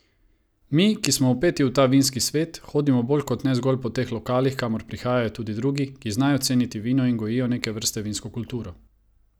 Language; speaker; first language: Slovenian; non-native, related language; Croatian